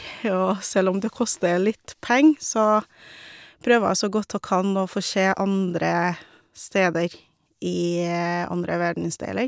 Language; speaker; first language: Norwegian; non-native, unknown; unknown